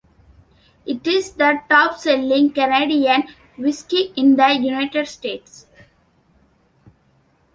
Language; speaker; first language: English; non-native, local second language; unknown